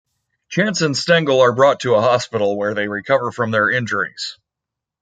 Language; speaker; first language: English; native; English